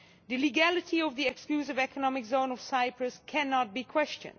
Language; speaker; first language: English; non-native, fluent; Dutch